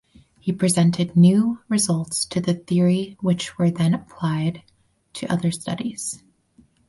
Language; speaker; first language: English; native; English